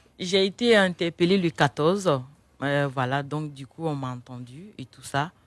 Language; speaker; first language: French; non-native, local second language; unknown